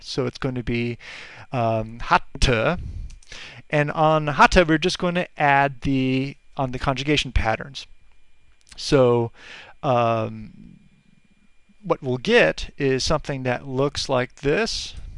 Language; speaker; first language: English; native; English